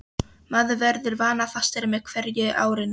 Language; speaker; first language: Icelandic; non-native, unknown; Polish